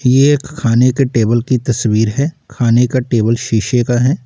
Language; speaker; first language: Hindi; native; Hindi